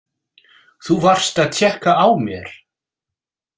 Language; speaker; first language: Icelandic; non-native, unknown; English